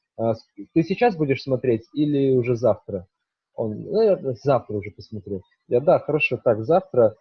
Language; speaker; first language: Russian; native; Russian